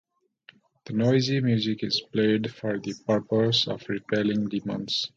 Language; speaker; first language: English; non-native, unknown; Nepali